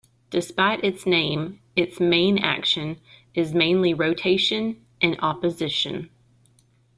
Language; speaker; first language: English; native; English